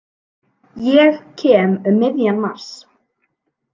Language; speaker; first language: Icelandic; native; Icelandic